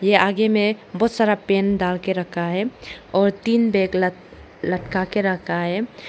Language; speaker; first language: Hindi; non-native, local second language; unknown